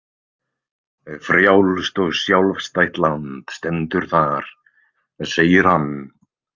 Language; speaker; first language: Icelandic; native; Icelandic